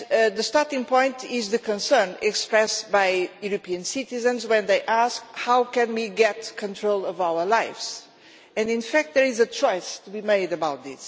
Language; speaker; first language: English; non-native, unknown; Portuguese